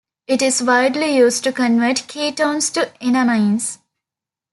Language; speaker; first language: English; non-native, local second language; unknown